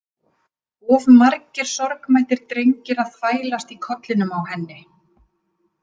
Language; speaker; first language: Icelandic; native; Icelandic